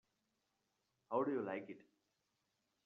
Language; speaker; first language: English; non-native, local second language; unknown